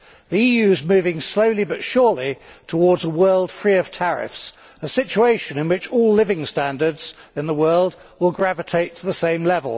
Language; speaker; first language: English; native; English